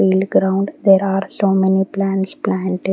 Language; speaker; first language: English; non-native, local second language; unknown